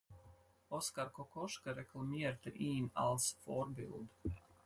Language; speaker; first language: German; non-native, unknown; Latvian